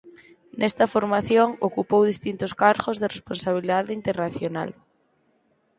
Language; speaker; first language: Galician; native; Galician